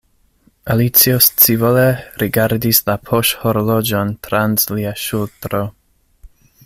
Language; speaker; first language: Esperanto; non-native, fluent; English